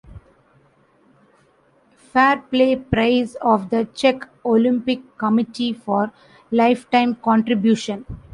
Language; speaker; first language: English; non-native, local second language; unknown